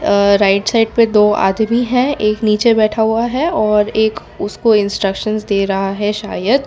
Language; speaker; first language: Hindi; non-native, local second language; Gujarati